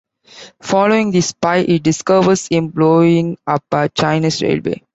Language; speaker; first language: English; non-native, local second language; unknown